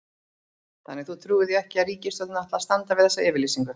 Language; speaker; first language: Icelandic; native; Icelandic